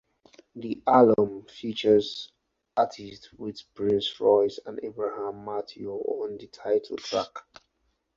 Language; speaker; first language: English; non-native, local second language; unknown